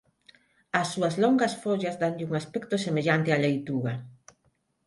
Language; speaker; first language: Galician; non-native, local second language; Spanish